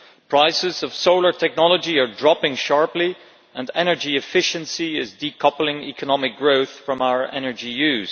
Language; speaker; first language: English; non-native, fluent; Dutch